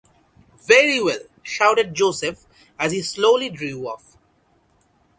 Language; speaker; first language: English; non-native, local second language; Bangla